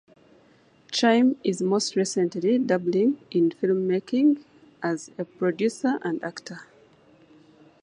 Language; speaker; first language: English; native; English